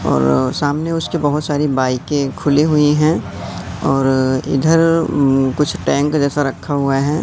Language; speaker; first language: Hindi; native; Hindi